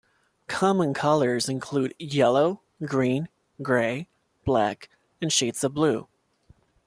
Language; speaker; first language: English; non-native, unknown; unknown